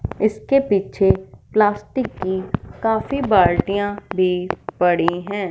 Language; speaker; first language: Hindi; non-native, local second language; Punjabi